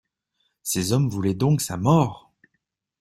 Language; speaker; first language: French; native; French